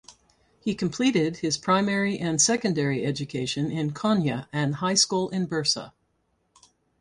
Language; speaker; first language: English; native; English